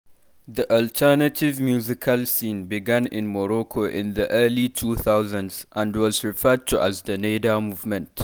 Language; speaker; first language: English; non-native, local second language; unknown